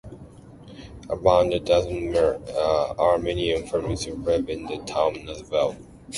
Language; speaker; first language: English; non-native, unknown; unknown